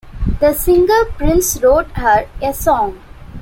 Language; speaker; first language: English; non-native, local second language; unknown